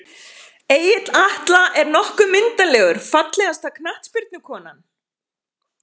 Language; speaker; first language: Icelandic; native; Icelandic